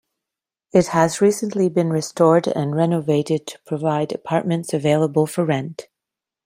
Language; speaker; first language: English; non-native, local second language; French